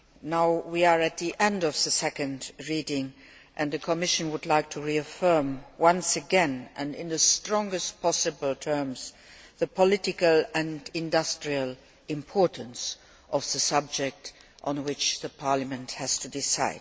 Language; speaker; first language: English; non-native, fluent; Luxembourgish